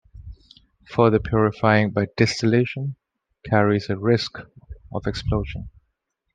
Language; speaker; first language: English; non-native, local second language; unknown